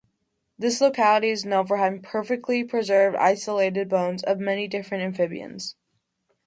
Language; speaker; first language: English; native; English